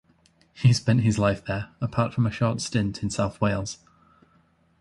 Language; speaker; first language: English; native; English